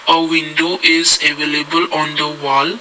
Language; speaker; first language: English; non-native, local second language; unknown